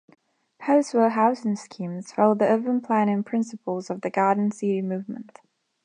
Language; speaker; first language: English; non-native, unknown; Spanish